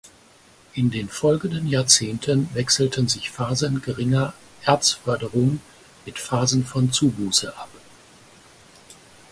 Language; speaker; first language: German; native; German